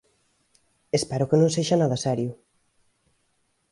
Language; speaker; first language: Galician; native; Galician